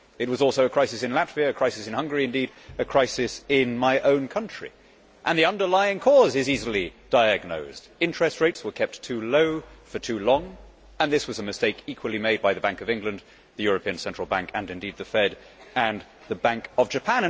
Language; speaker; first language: English; native; English